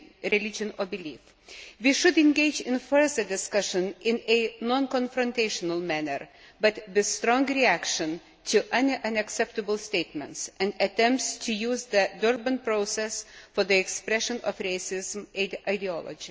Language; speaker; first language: English; non-native, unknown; Lithuanian